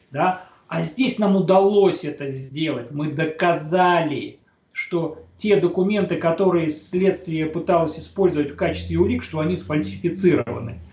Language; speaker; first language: Russian; native; Russian